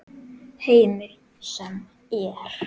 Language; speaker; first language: Icelandic; native; Icelandic